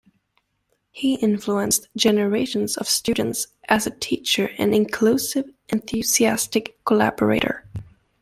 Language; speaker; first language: English; native; English